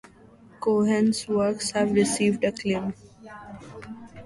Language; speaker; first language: English; non-native, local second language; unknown